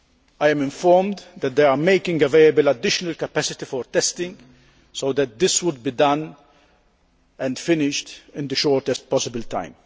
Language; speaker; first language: English; non-native, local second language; Maltese